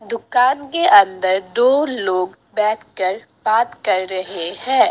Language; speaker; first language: Hindi; non-native, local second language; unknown